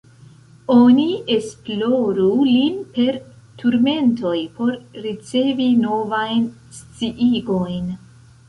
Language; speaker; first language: Esperanto; non-native, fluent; Central Kurdish